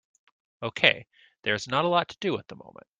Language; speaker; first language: English; native; English